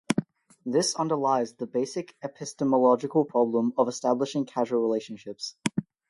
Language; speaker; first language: English; native; English